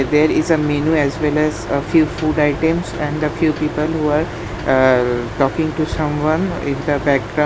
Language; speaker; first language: English; non-native, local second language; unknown